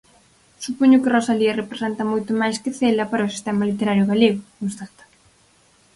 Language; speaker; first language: Galician; native; Galician